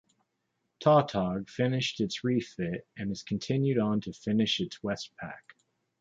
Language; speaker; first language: English; native; English